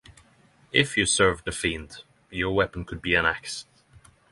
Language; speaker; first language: English; non-native, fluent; Norwegian